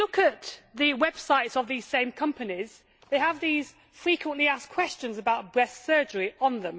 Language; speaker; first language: English; native; English